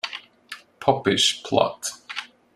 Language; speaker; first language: English; non-native, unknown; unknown